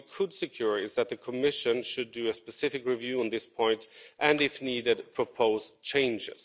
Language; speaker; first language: English; non-native, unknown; Swedish